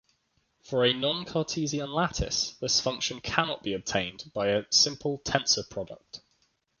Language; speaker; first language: English; native; English